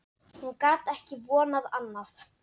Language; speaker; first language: Icelandic; non-native, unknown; Dutch